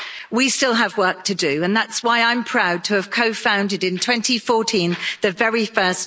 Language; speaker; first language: English; native; English